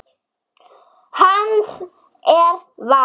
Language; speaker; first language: Icelandic; non-native, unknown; German